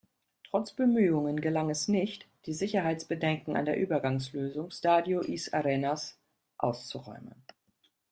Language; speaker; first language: German; native; German